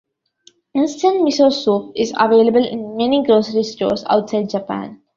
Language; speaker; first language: English; non-native, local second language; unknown